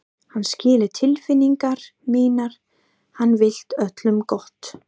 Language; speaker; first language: Icelandic; non-native, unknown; English